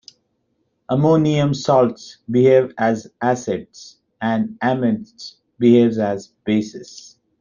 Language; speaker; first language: English; non-native, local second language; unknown